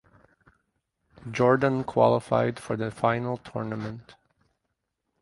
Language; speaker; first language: English; native; English